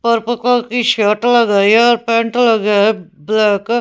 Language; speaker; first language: Hindi; non-native, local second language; Punjabi